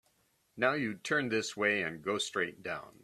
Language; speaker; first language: English; native; English